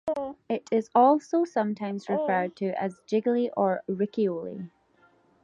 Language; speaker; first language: English; native; English